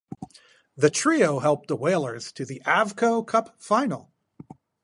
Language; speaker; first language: English; native; English